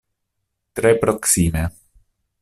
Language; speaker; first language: Esperanto; non-native, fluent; Italian